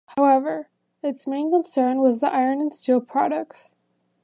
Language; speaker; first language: English; native; English